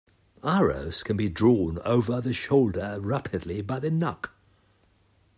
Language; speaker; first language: English; non-native, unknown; Catalan